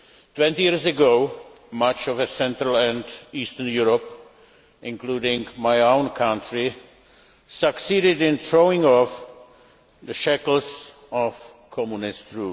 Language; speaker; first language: English; non-native, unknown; Czech